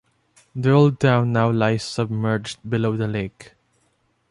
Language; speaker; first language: English; non-native, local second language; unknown